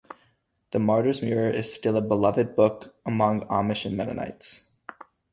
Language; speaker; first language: English; native; English